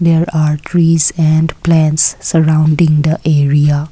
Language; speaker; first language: English; non-native, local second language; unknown